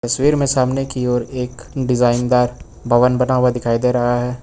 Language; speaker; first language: Hindi; native; Hindi